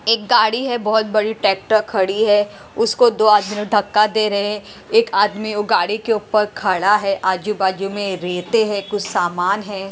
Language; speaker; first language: Hindi; non-native, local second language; Punjabi